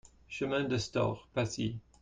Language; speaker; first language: French; non-native, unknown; English